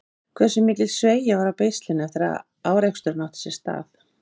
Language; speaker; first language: Icelandic; native; Icelandic